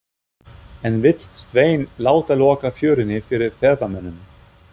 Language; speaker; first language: Icelandic; non-native, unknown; German